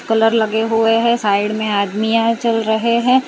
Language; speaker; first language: Hindi; non-native, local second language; Gujarati